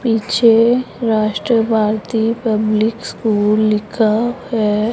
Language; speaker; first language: Hindi; non-native, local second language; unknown